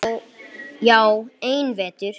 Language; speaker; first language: Icelandic; non-native, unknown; English